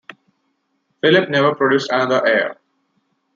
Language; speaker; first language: English; non-native, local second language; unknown